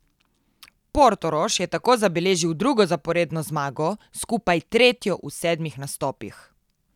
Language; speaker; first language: Slovenian; native; Slovenian